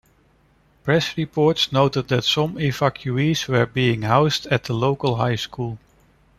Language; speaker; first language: English; non-native, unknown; Dutch